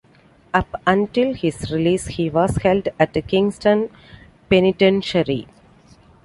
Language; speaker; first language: English; non-native, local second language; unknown